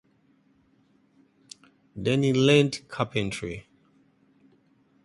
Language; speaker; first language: English; native; English